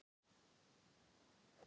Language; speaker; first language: Icelandic; non-native, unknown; Thai